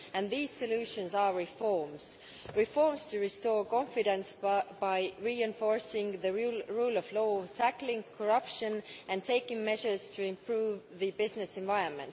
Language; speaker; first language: English; non-native, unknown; Estonian